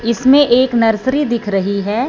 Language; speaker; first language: Hindi; non-native, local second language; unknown